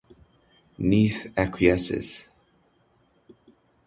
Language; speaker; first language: English; native; English